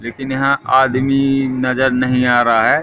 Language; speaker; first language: Hindi; native; Hindi